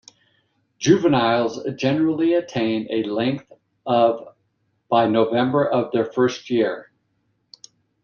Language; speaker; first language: English; native; English